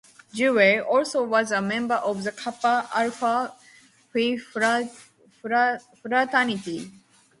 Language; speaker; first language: English; non-native, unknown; Japanese